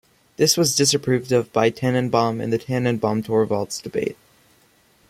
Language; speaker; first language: English; native; English